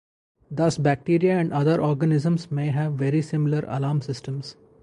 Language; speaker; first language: English; non-native, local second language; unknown